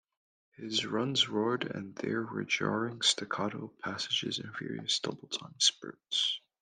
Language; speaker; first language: English; native; English